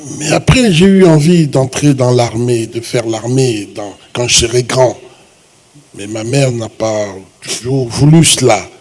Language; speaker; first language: French; non-native, local second language; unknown